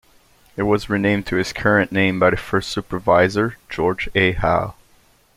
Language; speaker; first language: English; non-native, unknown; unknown